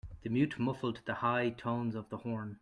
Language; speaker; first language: English; native; English